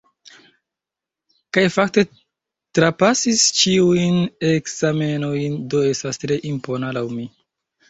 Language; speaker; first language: Esperanto; non-native, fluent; Chinese